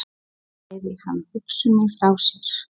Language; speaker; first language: Icelandic; non-native, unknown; Polish